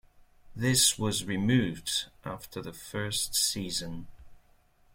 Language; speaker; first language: English; non-native, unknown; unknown